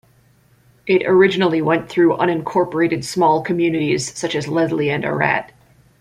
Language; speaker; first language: English; native; English